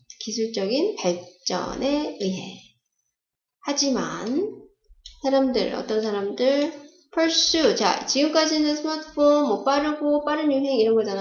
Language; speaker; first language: Korean; native; Korean